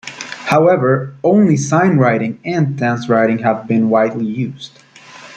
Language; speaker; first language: English; native; English